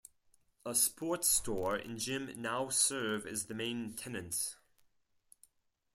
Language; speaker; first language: English; non-native, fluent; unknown